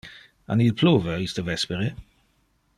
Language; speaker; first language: Interlingua; non-native, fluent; Dutch